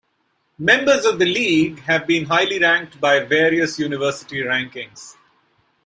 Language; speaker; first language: English; non-native, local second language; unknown